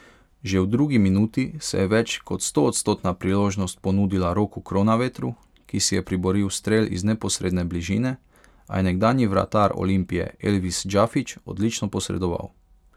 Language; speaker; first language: Slovenian; non-native, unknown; Hungarian